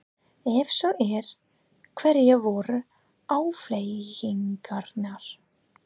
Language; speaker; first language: Icelandic; non-native, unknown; English